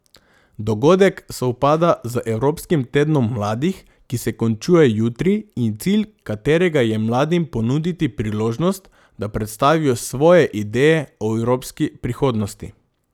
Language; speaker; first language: Slovenian; non-native, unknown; Macedonian